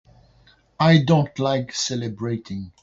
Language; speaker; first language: English; non-native, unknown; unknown